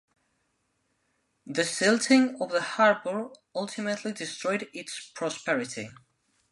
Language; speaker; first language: English; non-native, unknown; Spanish